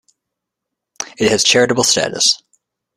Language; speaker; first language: English; native; English